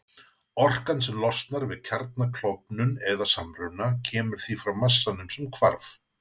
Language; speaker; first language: Icelandic; native; Icelandic